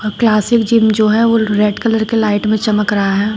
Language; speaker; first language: Hindi; native; Hindi